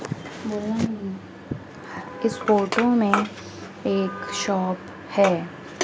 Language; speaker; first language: Hindi; native; Hindi